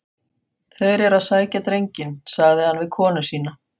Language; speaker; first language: Icelandic; non-native, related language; Faroese